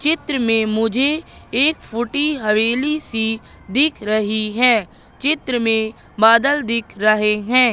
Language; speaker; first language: Hindi; native; Hindi